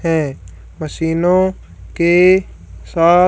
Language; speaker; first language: Hindi; native; Hindi